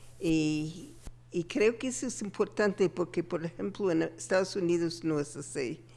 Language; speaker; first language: Spanish; non-native, fluent; English